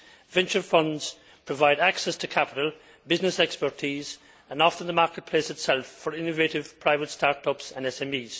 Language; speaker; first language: English; native; English